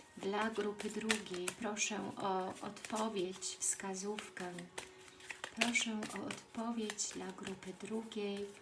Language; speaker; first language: Polish; early bilingual, heritage; Polish